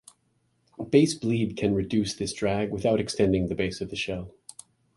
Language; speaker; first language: English; native; English